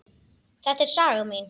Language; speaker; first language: Icelandic; native; Icelandic